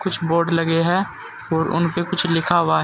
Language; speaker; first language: Hindi; native; Hindi